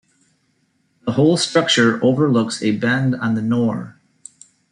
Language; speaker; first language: English; native; English